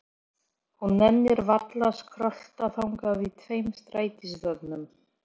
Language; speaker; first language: Icelandic; non-native, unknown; Polish